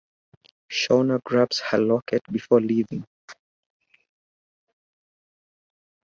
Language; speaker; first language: English; native; English